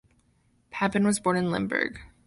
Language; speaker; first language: English; native; English